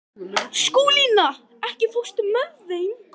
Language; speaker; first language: Icelandic; native; Icelandic